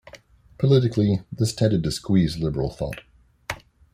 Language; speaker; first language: English; native; English